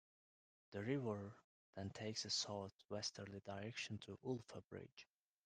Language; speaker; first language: English; non-native, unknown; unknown